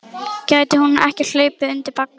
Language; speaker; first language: Icelandic; native; Icelandic